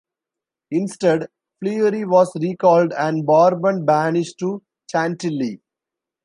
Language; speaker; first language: English; non-native, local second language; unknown